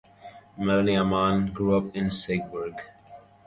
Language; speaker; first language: English; native; English